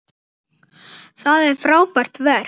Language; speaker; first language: Icelandic; native; Icelandic